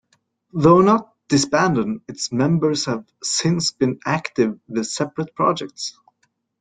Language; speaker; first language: English; native; English